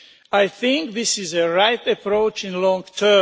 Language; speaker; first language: English; non-native, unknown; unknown